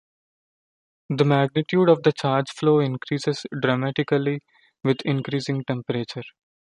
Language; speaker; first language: English; non-native, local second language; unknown